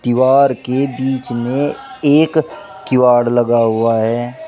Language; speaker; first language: Hindi; native; Hindi